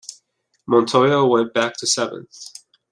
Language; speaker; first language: English; native; English